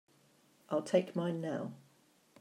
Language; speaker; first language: English; native; English